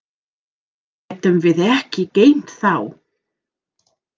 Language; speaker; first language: Icelandic; non-native, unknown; English